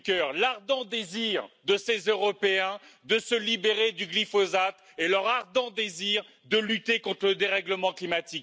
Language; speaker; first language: French; native; French